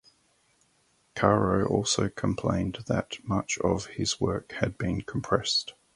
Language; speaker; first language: English; native; English